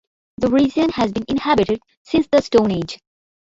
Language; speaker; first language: English; non-native, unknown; Bangla